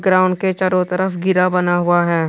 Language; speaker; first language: Hindi; non-native, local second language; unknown